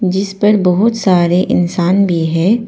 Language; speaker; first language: Hindi; non-native, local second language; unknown